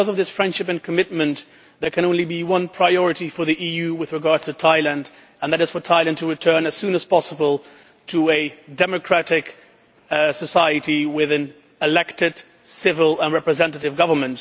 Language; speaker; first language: English; non-native, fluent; Dutch